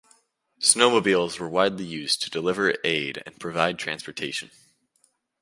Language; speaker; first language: English; native; English